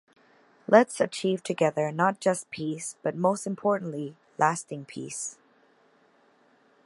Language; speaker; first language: English; native; English